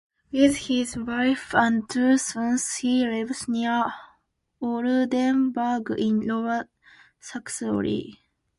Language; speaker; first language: English; non-native, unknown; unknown